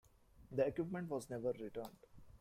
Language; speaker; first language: English; non-native, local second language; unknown